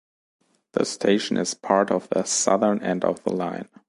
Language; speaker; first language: English; non-native, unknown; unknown